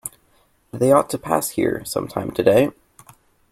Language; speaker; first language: English; native; English